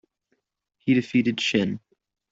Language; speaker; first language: English; non-native, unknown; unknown